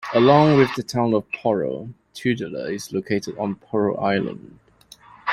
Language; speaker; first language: English; non-native, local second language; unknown